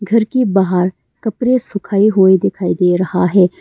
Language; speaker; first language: Hindi; non-native, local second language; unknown